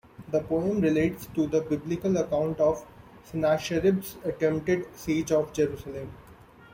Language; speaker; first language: English; non-native, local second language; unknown